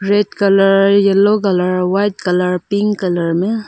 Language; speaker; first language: Hindi; non-native, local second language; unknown